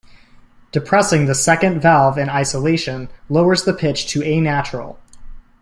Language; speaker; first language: English; native; English